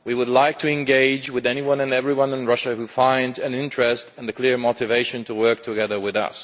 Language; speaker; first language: English; non-native, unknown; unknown